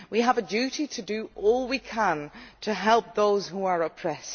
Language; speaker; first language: English; non-native, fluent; Dutch